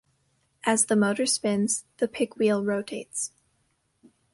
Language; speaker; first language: English; native; English